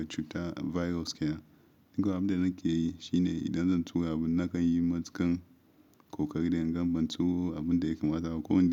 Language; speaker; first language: Hausa; non-native, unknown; Yoruba